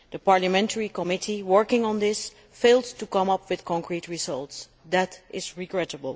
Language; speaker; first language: English; non-native, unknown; Dutch